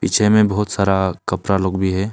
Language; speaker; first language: Hindi; non-native, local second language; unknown